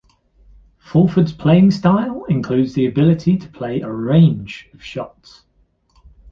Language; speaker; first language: English; native; English